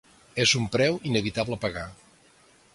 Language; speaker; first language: Catalan; native; Catalan